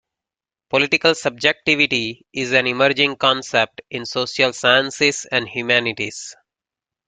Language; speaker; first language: English; native; English